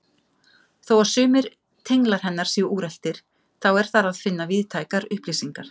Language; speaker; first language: Icelandic; native; Icelandic